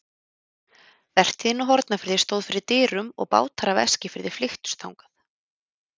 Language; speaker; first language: Icelandic; native; Icelandic